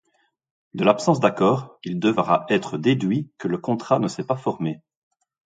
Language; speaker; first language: French; native; French